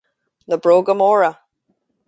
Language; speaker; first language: Irish; native; Irish